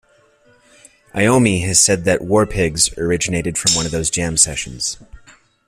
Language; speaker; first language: English; native; English